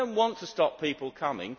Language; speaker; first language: English; native; English